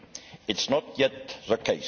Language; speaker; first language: English; non-native, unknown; Estonian